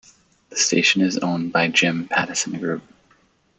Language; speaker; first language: English; native; English